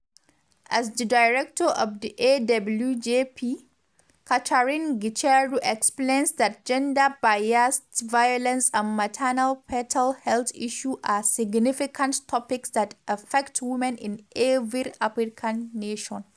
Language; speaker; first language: English; non-native, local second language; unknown